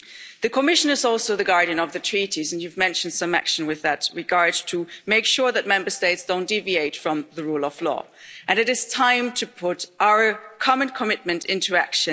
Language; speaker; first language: English; non-native, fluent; German